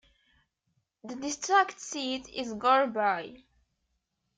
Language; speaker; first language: English; native; English